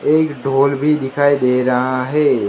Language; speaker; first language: Hindi; non-native, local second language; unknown